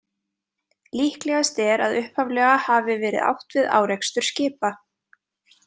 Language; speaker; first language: Icelandic; native; Icelandic